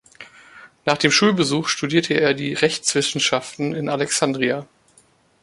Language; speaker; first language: German; native; German